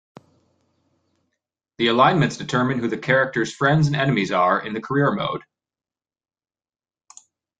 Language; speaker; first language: English; native; English